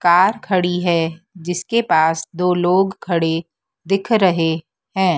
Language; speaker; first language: Hindi; native; Hindi